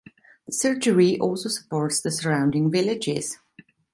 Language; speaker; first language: English; non-native, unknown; Italian